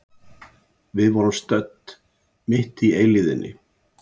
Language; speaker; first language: Icelandic; native; Icelandic